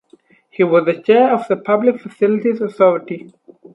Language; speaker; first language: English; non-native, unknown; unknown